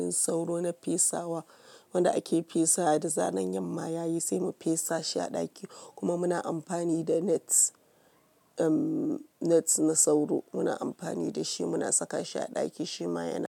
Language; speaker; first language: Hausa; non-native, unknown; Yoruba